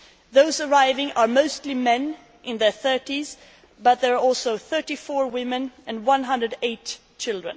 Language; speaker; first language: English; non-native, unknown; Swedish